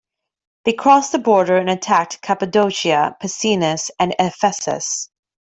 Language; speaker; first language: English; native; English